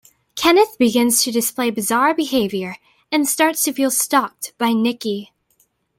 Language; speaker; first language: English; native; English